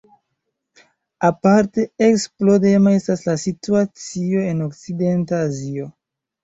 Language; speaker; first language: Esperanto; non-native, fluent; Chinese